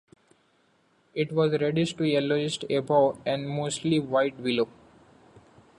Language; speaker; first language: English; non-native, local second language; Marathi